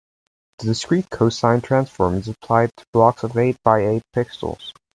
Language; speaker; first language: English; native; English